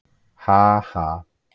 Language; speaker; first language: Icelandic; native; Icelandic